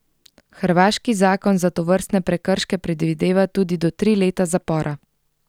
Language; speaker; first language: Slovenian; native; Slovenian